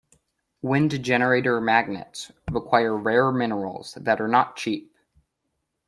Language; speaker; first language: English; native; English